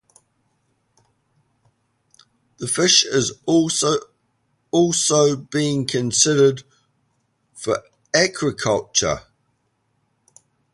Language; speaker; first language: English; native; English